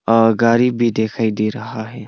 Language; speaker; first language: Hindi; early bilingual, other home language; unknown